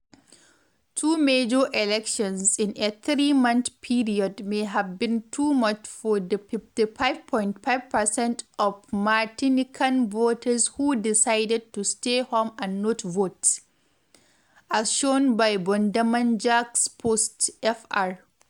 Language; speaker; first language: English; non-native, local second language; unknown